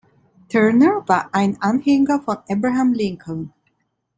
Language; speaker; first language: German; non-native, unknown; Italian